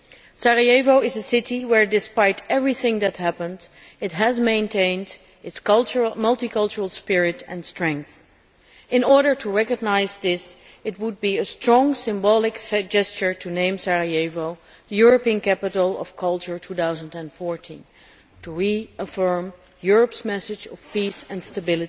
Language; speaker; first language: English; non-native, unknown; Dutch